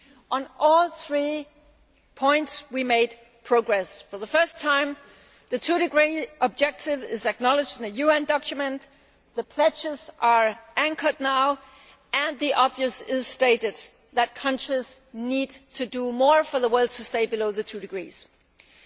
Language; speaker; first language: English; non-native, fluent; Danish